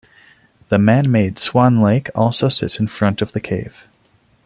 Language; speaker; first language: English; non-native, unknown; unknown